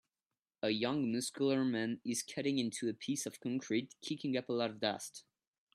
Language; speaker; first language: English; non-native, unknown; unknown